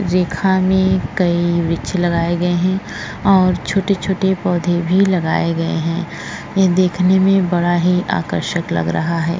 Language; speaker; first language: Hindi; native; Hindi